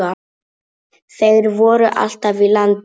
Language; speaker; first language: Icelandic; non-native, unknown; Polish